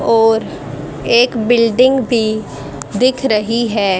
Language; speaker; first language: Hindi; native; Hindi